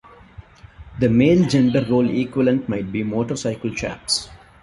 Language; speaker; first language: English; non-native, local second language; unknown